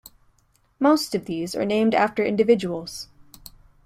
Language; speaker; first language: English; native; English